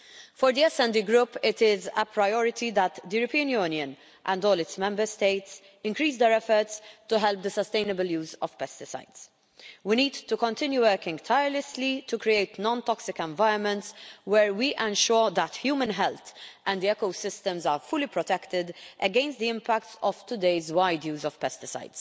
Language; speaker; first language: English; non-native, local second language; Maltese